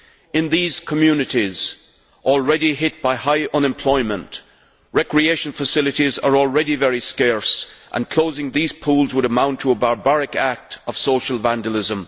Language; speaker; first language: English; native; English